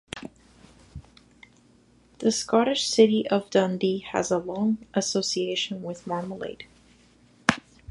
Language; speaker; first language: English; native; English